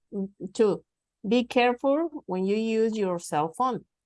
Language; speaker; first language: English; non-native, learner; Spanish